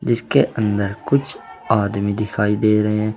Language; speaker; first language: Hindi; native; Hindi